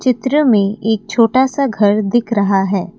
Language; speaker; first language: Hindi; non-native, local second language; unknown